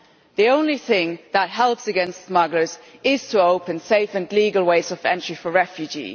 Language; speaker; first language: English; non-native, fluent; German